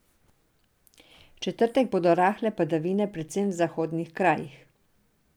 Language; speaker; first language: Slovenian; non-native, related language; Serbian